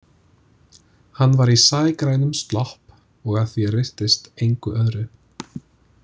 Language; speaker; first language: Icelandic; non-native, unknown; English